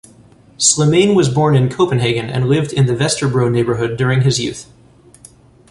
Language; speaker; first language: English; native; English